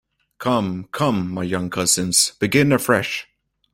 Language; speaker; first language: English; native; English